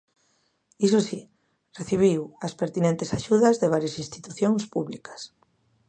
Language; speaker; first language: Galician; native; Galician